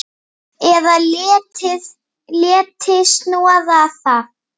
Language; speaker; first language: Icelandic; native; Icelandic